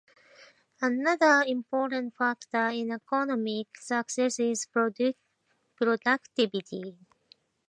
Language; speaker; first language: English; non-native, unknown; Japanese